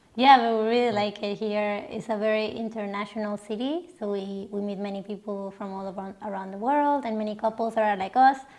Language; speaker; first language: English; non-native, fluent; Spanish